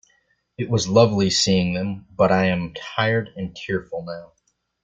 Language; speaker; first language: English; native; English